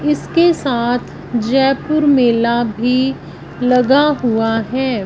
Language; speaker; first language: Hindi; non-native, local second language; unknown